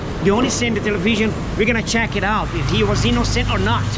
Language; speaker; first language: English; non-native, fluent; Portuguese